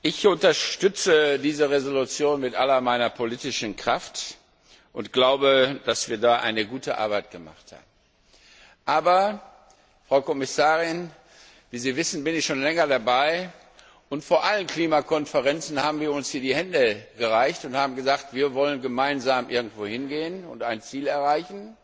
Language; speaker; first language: German; non-native, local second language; Luxembourgish